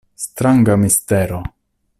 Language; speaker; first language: Esperanto; non-native, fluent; Italian